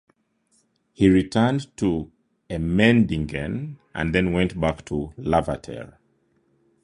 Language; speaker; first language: English; non-native, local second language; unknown